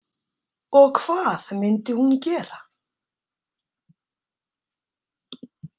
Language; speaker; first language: Icelandic; native; Icelandic